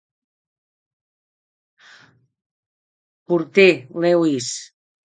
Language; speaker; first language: Catalan; native; Catalan